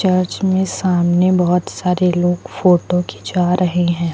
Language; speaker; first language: Hindi; native; Hindi